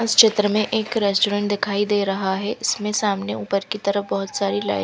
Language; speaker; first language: Hindi; non-native, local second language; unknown